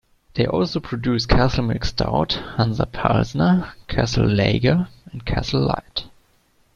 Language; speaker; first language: English; non-native, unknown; German